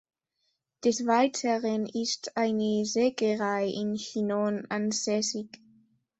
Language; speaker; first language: German; non-native, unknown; Spanish